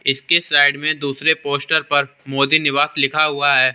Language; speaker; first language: Hindi; native; Hindi